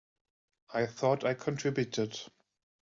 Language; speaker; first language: English; non-native, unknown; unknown